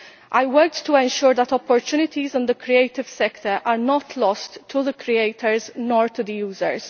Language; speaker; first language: English; non-native, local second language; Maltese